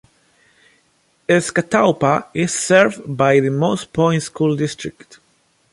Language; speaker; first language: English; non-native, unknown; Spanish